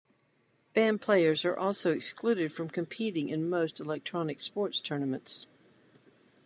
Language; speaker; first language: English; native; English